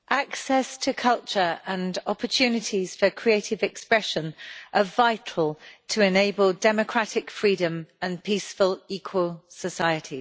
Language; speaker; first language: English; native; English